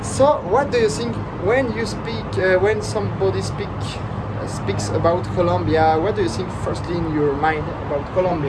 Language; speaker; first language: English; non-native, learner; Spanish